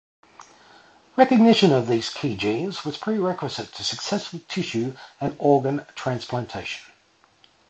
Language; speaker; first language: English; native; English